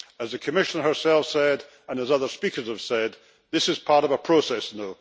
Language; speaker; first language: English; native; English